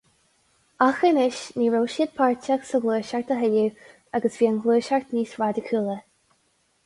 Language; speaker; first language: Irish; non-native, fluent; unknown